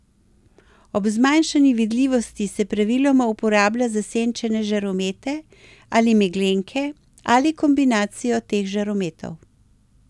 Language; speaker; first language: Slovenian; native; Slovenian